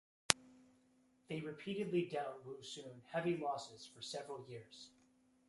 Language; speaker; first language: English; native; English